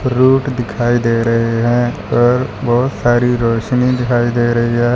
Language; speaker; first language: Hindi; non-native, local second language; Punjabi